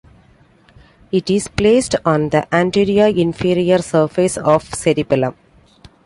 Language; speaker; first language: English; non-native, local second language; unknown